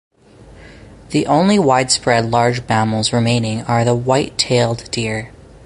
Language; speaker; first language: English; native; English